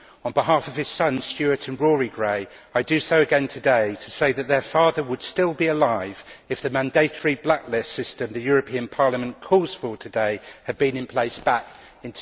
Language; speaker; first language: English; native; English